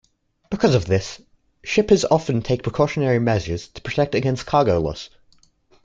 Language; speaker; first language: English; native; English